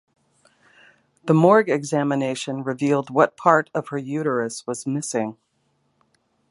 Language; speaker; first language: English; native; English